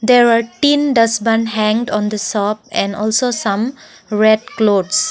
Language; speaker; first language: English; non-native, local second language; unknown